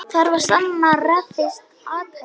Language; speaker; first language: Icelandic; native; Icelandic